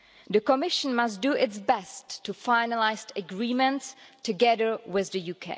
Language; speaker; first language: English; non-native, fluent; Czech